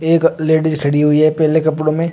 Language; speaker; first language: Hindi; native; Hindi